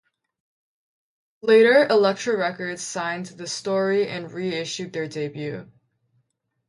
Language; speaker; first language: English; native; English